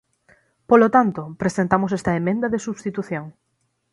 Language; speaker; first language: Galician; native; Galician